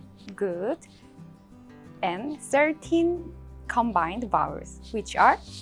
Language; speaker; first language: English; non-native, fluent; Korean